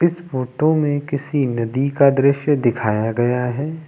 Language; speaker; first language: Hindi; native; Hindi